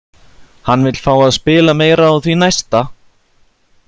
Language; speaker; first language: Icelandic; native; Icelandic